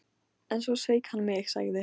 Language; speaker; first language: Icelandic; non-native, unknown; Polish